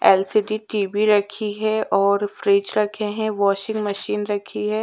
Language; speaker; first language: Hindi; native; Hindi